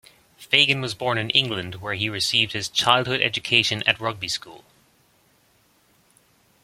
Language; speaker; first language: English; native; English